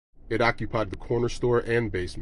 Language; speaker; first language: English; native; English